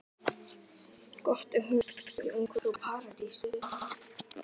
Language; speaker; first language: Icelandic; native; Icelandic